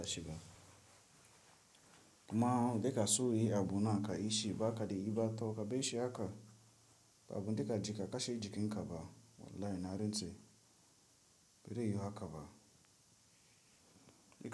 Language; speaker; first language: Hausa; non-native, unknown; Tiv